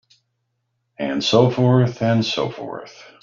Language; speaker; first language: English; native; English